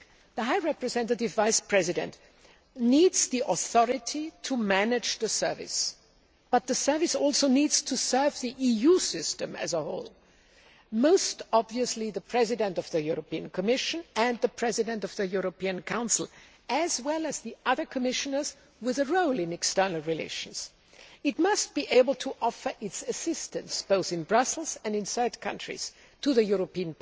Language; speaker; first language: English; non-native, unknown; German